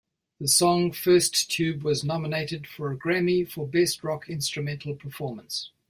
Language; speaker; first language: English; native; English